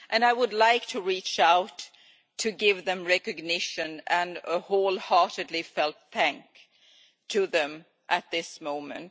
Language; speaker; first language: English; non-native, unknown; Swedish